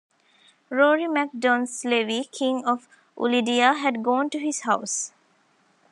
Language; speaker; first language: English; non-native, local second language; Tamil